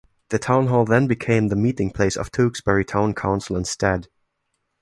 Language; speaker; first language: English; non-native, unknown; German